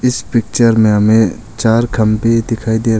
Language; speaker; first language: Hindi; non-native, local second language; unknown